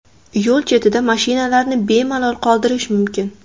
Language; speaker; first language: Uzbek; native; Uzbek